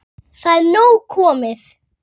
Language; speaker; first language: Icelandic; native; Icelandic